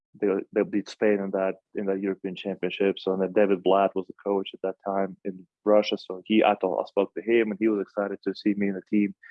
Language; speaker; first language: English; non-native, fluent; Russian